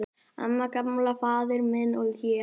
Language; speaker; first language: Icelandic; native; Icelandic